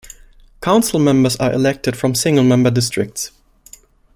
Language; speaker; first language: English; non-native, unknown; German